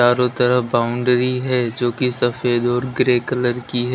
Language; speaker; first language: Hindi; native; Hindi